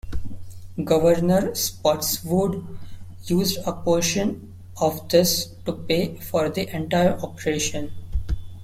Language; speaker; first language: English; non-native, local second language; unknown